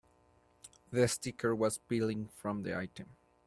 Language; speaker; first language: English; native; English